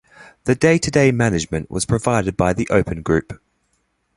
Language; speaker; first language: English; native; English